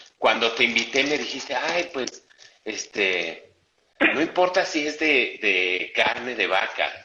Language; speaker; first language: Spanish; native; Spanish